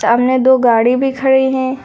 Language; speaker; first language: Hindi; native; Hindi